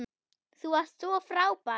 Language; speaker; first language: Icelandic; non-native, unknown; German